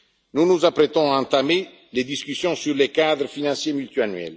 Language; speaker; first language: French; non-native, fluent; Italian